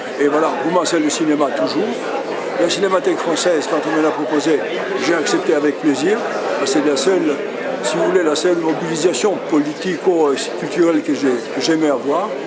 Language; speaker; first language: French; non-native, fluent; Greek